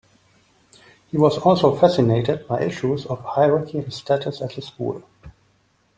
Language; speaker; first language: English; non-native, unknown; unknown